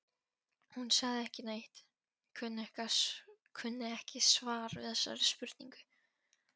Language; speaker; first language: Icelandic; non-native, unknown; Polish